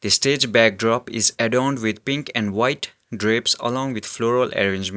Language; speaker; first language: English; non-native, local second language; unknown